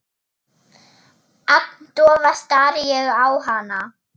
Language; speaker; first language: Icelandic; non-native, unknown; German